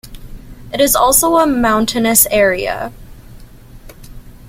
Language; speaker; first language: English; native; English